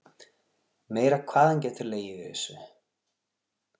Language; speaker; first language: Icelandic; non-native, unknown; Portuguese